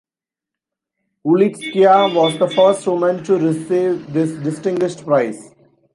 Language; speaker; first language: English; non-native, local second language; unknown